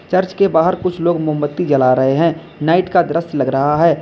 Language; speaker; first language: Hindi; native; Hindi